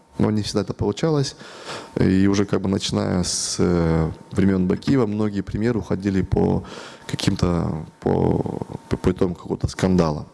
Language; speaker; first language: Russian; non-native, local second language; Kyrgyz